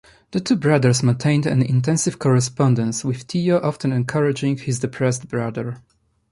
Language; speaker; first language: English; non-native, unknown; Polish